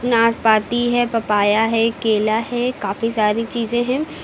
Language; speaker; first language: Hindi; native; Hindi